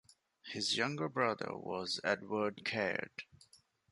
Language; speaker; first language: English; non-native, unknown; Divehi